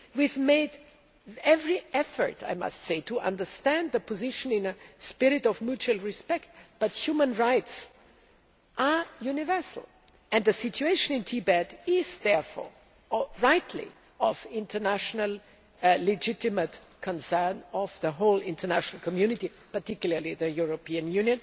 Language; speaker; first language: English; non-native, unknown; German